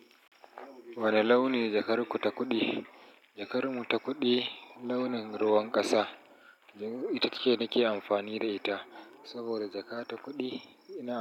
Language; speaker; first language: Hausa; native; Hausa